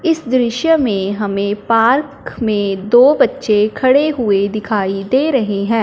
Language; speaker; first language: Hindi; non-native, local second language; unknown